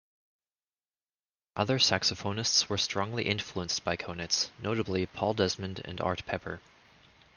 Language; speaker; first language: English; native; English